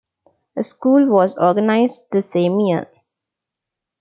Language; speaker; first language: English; non-native, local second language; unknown